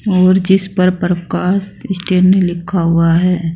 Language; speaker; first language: Hindi; native; Hindi